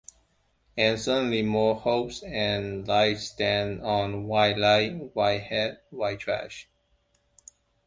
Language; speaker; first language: English; non-native, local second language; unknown